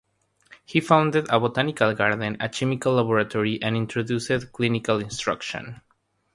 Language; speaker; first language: English; non-native, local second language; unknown